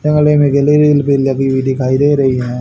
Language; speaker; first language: Hindi; native; Hindi